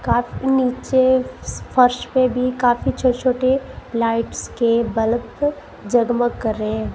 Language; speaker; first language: Hindi; non-native, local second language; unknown